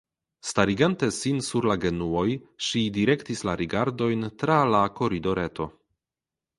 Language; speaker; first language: Esperanto; non-native, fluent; Polish